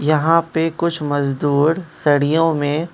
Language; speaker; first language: Hindi; non-native, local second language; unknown